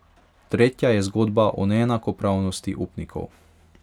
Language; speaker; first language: Slovenian; non-native, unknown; Hungarian